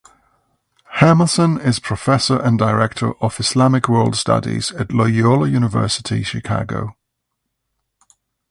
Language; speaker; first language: English; native; English